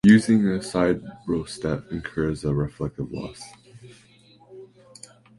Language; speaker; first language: English; native; English